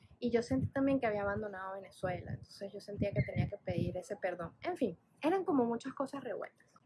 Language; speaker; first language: Spanish; native; Spanish